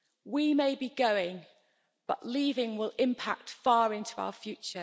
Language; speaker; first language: English; native; English